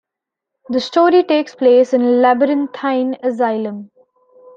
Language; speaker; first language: English; non-native, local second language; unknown